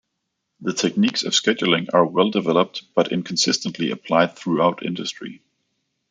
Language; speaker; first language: English; non-native, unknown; Danish